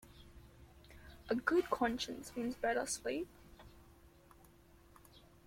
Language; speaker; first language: English; native; English